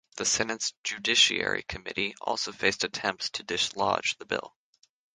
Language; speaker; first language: English; native; English